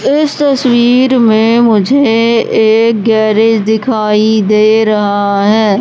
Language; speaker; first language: Hindi; native; Hindi